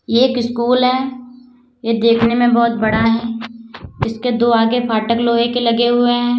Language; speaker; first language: Hindi; native; Hindi